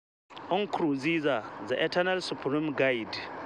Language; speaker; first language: English; non-native, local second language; Hausa